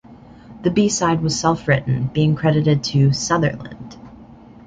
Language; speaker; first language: English; native; English